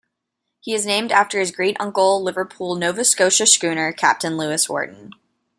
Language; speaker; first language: English; native; English